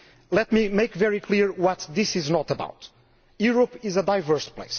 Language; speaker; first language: English; non-native, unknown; Portuguese